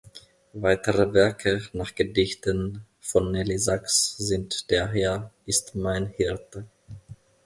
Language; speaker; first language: German; non-native, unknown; Finnish